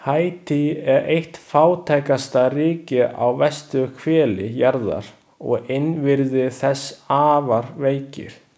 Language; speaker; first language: Icelandic; non-native, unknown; Chinese